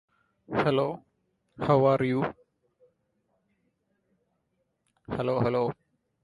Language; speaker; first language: English; non-native, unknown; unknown